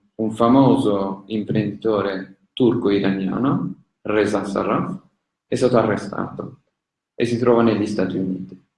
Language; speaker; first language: Italian; non-native, fluent; Turkish